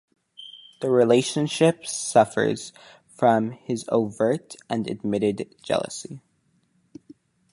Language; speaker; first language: English; native; English